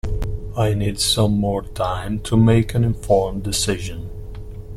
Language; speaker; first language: English; non-native, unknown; Italian